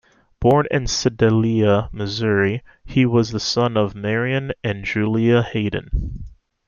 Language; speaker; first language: English; native; English